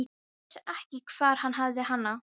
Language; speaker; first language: Icelandic; non-native, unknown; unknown